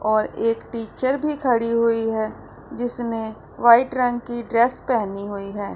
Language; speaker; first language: Hindi; non-native, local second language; Punjabi